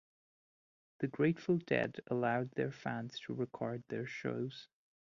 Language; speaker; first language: English; non-native, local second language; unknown